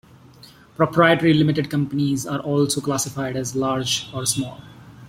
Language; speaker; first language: English; non-native, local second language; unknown